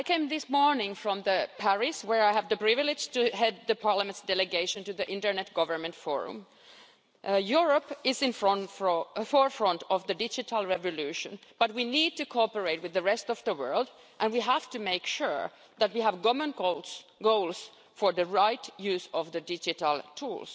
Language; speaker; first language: English; non-native, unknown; Finnish